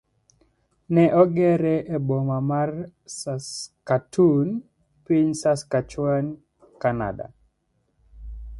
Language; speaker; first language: English; non-native, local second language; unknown